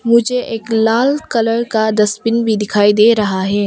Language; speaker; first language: Hindi; non-native, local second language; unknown